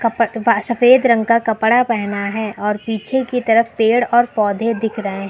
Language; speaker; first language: Hindi; native; Hindi